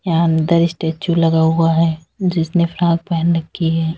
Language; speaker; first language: Hindi; native; Hindi